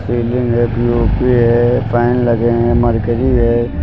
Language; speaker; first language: Hindi; native; Hindi